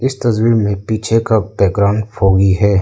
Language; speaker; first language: Hindi; non-native, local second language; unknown